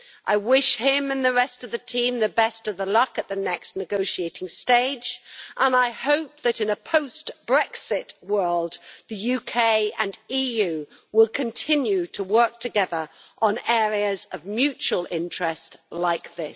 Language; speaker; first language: English; native; English